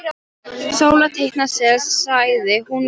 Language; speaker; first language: Icelandic; non-native, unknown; Polish